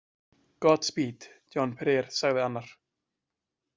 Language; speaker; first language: Icelandic; native; Icelandic